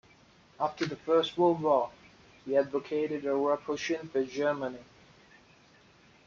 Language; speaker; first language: English; native; English